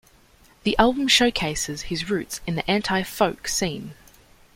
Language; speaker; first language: English; native; English